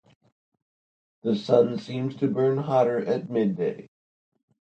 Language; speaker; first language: English; native; English